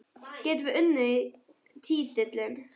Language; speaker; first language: Icelandic; non-native, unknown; German